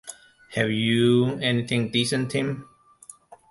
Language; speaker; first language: English; non-native, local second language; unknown